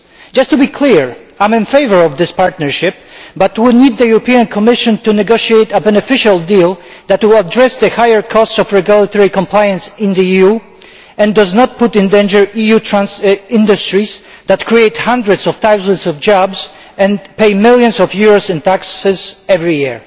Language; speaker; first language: English; non-native, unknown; Polish